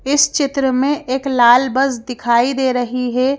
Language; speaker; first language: Hindi; native; Hindi